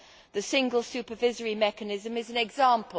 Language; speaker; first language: English; native; English